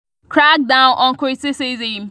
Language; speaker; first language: English; non-native, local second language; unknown